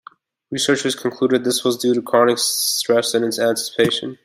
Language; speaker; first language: English; native; English